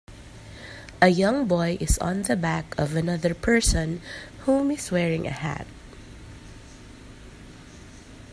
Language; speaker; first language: English; non-native, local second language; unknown